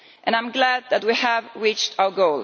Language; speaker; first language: English; non-native, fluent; Italian